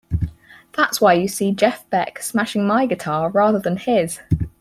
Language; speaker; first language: English; native; English